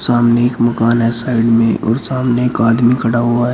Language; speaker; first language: Hindi; native; Hindi